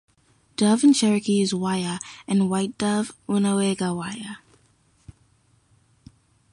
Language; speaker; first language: English; native; English